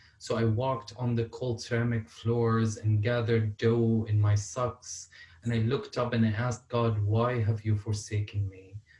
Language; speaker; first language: English; non-native, fluent; Arabic